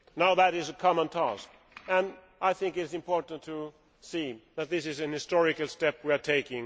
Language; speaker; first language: English; non-native, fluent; Swedish